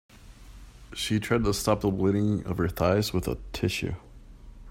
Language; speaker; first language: English; native; English